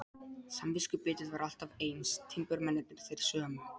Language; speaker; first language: Icelandic; non-native, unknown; Polish